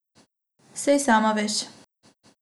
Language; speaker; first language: Slovenian; non-native, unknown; Macedonian